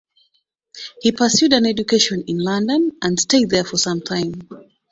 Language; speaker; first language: English; non-native, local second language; Ganda